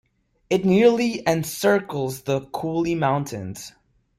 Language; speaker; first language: English; non-native, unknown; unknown